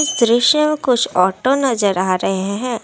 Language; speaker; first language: Hindi; non-native, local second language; Assamese